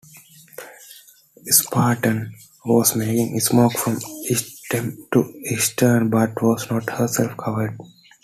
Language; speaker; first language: English; non-native, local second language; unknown